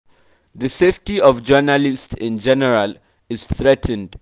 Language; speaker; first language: English; non-native, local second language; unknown